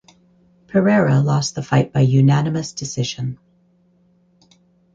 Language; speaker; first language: English; native; English